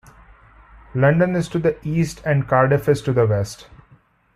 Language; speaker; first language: English; non-native, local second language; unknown